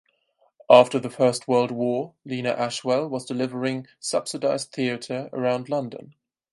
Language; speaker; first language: English; non-native, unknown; German